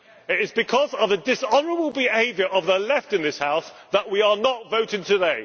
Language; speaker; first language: English; native; English